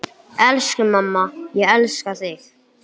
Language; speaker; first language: Icelandic; non-native, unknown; English